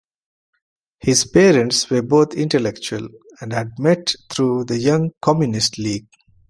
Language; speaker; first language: English; non-native, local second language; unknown